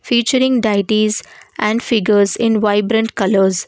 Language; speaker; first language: English; non-native, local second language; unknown